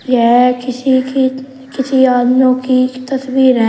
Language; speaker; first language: Hindi; native; Hindi